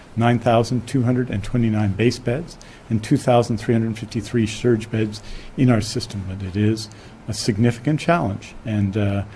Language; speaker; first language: English; native; English